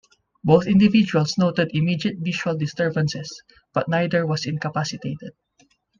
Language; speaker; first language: English; non-native, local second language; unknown